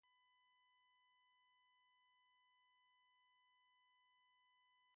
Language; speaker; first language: English; native; English